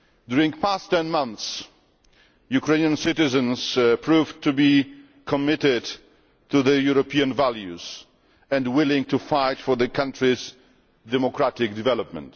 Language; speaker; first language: English; non-native, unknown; Polish